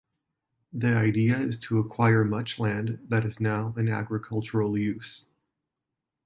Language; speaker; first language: English; non-native, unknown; Spanish